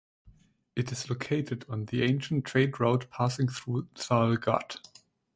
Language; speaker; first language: English; non-native, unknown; German